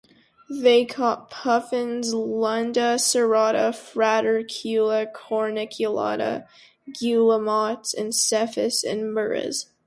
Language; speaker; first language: English; native; English